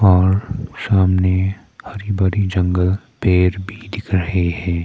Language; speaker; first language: Hindi; non-native, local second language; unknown